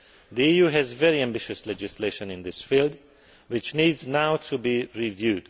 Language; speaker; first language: English; non-native, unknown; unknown